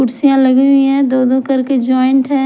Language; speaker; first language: Hindi; non-native, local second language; Punjabi